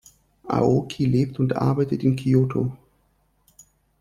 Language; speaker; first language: German; non-native, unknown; Russian